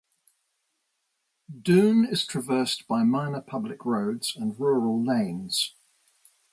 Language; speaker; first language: English; native; English